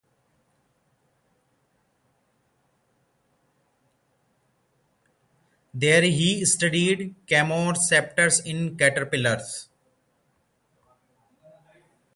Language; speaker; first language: English; non-native, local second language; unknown